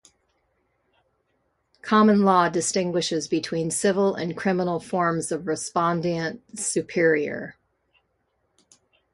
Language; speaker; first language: English; native; English